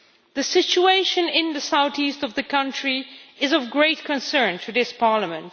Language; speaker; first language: English; non-native, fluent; Dutch